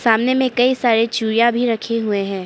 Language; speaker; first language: Hindi; early bilingual, other home language; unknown